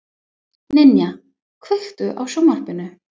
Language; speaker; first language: Icelandic; non-native, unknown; English